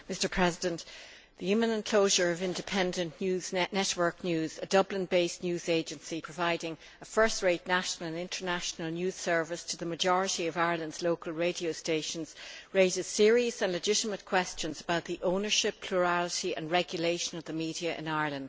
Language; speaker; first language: English; native; English